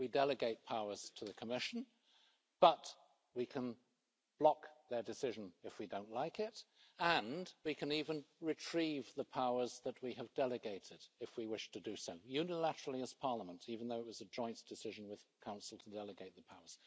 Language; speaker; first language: English; native; English